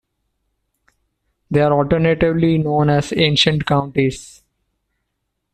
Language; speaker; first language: English; non-native, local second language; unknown